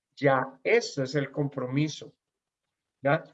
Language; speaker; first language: Spanish; native; Spanish